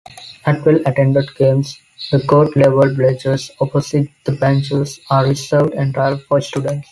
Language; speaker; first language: English; non-native, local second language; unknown